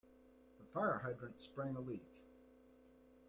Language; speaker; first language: English; native; English